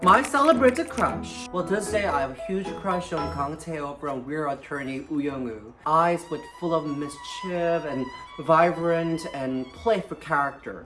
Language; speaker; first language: English; non-native, fluent; Korean